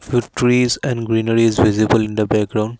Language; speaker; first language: English; non-native, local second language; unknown